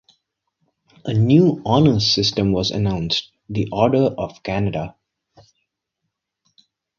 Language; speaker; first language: English; non-native, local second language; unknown